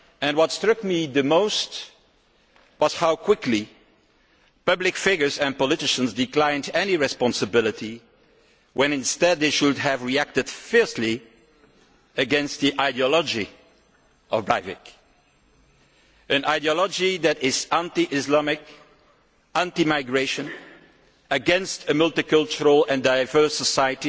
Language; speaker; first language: English; non-native, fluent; Dutch